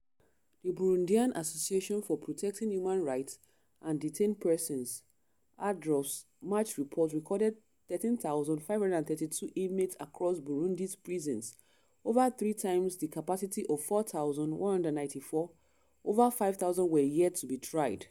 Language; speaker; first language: English; non-native, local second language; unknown